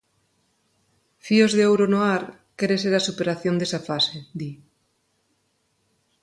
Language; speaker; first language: Galician; non-native, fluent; Spanish